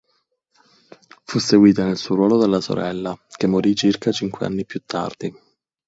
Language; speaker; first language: Italian; native; Italian